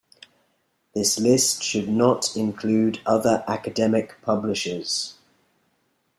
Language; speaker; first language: English; native; English